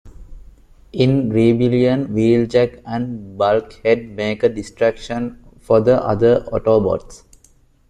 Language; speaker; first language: English; non-native, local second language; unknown